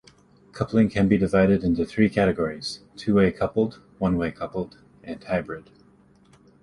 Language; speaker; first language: English; native; English